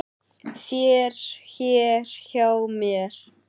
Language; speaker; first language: Icelandic; native; Icelandic